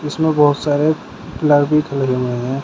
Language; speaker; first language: Hindi; native; Hindi